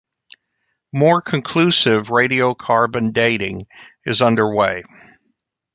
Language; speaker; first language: English; native; English